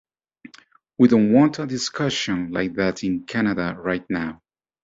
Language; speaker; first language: English; native; English